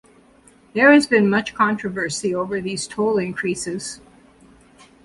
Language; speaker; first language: English; native; English